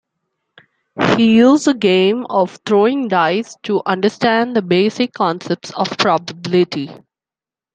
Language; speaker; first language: English; non-native, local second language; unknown